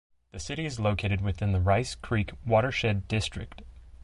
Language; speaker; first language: English; native; English